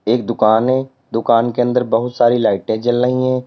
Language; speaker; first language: Hindi; native; Hindi